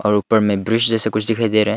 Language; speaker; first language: Hindi; non-native, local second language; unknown